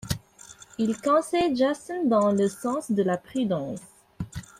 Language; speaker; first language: French; non-native, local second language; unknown